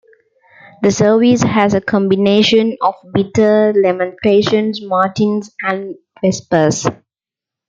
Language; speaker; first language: English; non-native, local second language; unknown